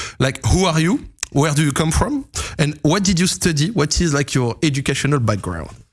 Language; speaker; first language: English; non-native, fluent; French